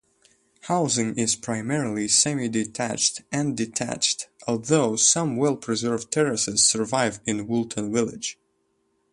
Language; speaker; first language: English; native; English